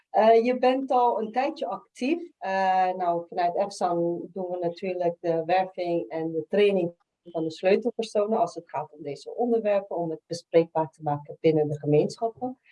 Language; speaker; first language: Dutch; early bilingual, other home language; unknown